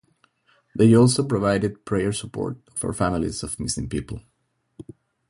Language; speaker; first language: English; non-native, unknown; Spanish